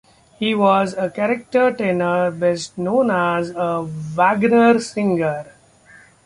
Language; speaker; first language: English; non-native, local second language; Marathi